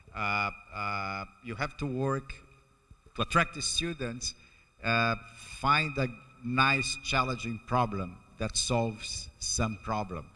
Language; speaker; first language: English; non-native, fluent; Portuguese